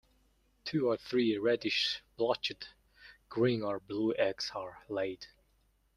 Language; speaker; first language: English; non-native, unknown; Mongolian